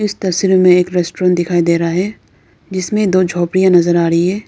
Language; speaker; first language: Hindi; non-native, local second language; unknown